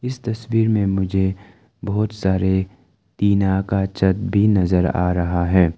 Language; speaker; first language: Hindi; non-native, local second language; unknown